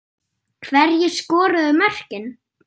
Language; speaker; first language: Icelandic; non-native, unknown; German